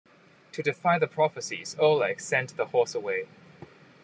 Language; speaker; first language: English; non-native, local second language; Cantonese